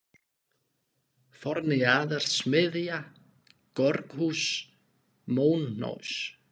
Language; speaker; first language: Icelandic; non-native, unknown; Slovak